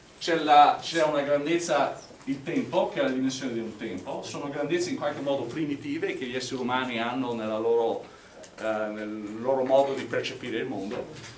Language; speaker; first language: Italian; non-native, fluent; English